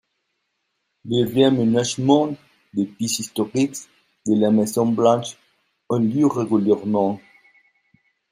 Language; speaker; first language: French; non-native, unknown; Spanish